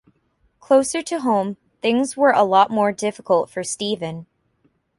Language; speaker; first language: English; native; English